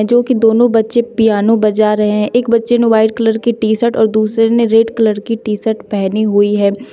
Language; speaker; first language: Hindi; native; Hindi